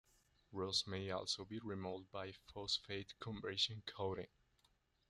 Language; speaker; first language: English; non-native, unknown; Spanish